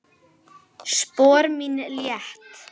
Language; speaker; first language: Icelandic; native; Icelandic